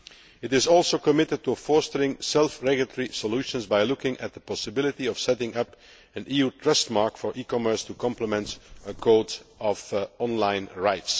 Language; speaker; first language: English; non-native, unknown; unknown